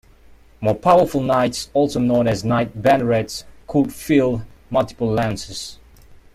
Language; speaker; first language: English; non-native, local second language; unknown